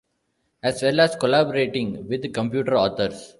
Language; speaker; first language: English; non-native, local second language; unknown